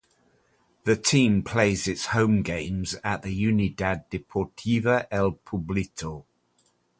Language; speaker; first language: English; native; English